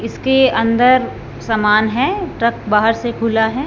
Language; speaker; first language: Hindi; non-native, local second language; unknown